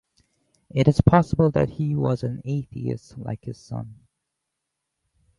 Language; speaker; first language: English; native; English